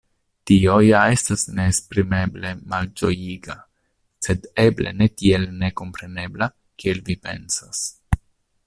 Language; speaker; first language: Esperanto; non-native, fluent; Italian